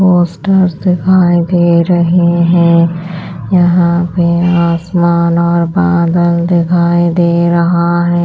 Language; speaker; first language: Hindi; non-native, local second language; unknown